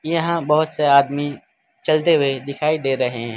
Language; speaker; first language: Hindi; non-native, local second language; Gujarati